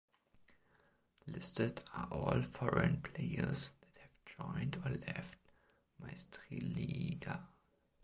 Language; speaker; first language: English; non-native, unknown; German